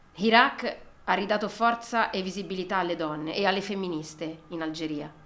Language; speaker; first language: Italian; non-native, fluent; Arabic